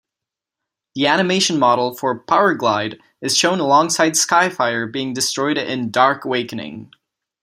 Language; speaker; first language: English; non-native, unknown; Czech